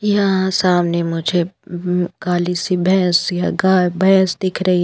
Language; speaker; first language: Hindi; non-native, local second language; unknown